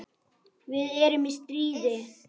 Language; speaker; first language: Icelandic; native; Icelandic